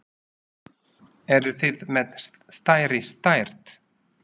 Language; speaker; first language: Icelandic; non-native, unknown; Slovak